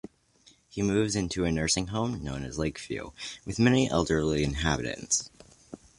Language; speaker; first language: English; native; English